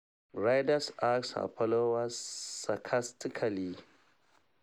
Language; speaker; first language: English; non-native, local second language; Hausa